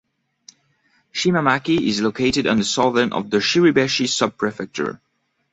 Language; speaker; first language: English; non-native, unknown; French